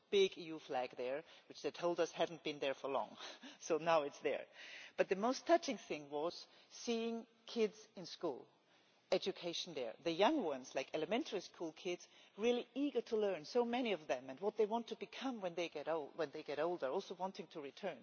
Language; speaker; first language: English; non-native, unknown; German